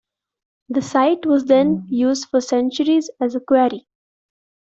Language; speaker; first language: English; non-native, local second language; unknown